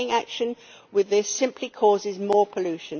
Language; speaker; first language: English; native; English